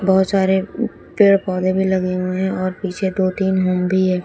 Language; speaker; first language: Hindi; native; Hindi